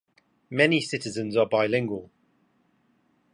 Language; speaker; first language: English; native; English